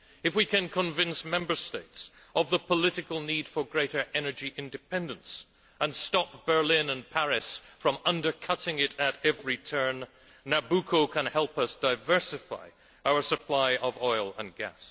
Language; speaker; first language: English; native; English